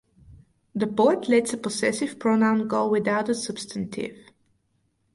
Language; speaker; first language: English; non-native, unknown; Bulgarian